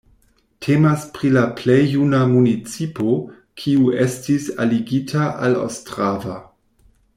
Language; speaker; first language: Esperanto; non-native, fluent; German